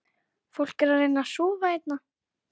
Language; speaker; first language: Icelandic; native; Icelandic